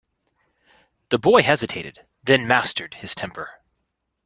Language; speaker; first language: English; native; English